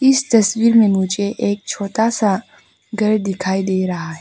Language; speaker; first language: Hindi; non-native, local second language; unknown